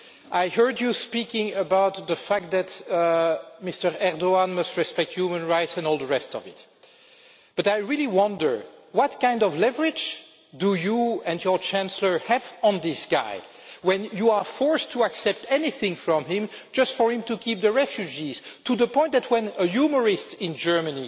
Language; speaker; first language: English; non-native, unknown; French